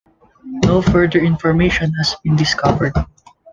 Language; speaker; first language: English; non-native, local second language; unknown